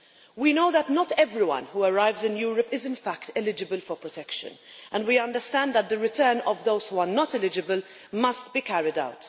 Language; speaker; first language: English; non-native, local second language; Maltese